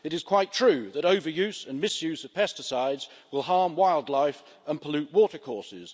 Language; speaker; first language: English; native; English